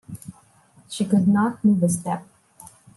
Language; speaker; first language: English; non-native, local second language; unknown